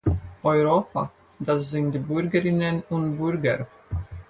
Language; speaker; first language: German; non-native, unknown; Latvian